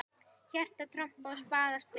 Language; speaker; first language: Icelandic; native; Icelandic